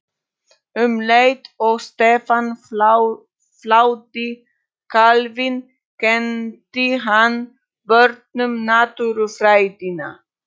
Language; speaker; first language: Icelandic; non-native, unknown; Polish